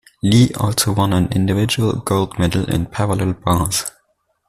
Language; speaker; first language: English; non-native, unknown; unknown